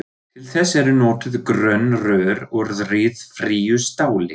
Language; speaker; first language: Icelandic; non-native, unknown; German